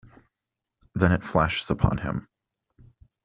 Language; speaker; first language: English; native; English